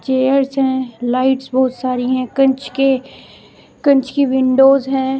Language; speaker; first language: Hindi; native; Hindi